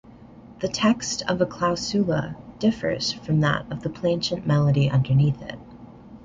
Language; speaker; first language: English; native; English